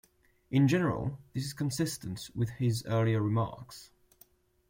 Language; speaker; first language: English; non-native, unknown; French